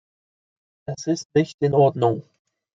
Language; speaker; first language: German; non-native, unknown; English